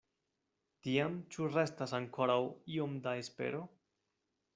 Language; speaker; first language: Esperanto; non-native, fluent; Spanish